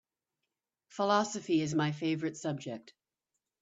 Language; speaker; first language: English; native; English